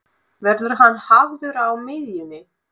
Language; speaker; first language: Icelandic; non-native, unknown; Russian